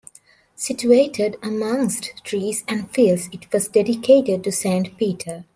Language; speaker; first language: English; non-native, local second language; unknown